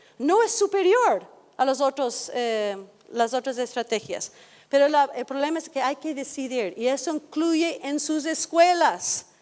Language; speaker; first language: Spanish; non-native, fluent; English